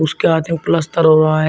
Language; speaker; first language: Hindi; native; Hindi